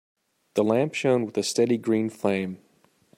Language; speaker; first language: English; native; English